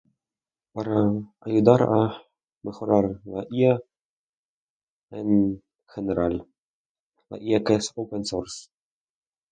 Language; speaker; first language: Spanish; non-native, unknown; Russian